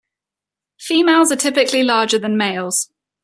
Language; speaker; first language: English; native; English